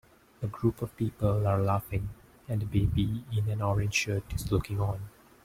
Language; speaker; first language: English; non-native, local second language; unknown